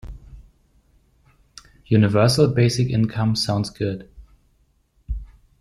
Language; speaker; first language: English; non-native, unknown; German